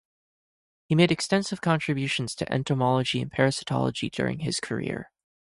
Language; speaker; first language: English; native; English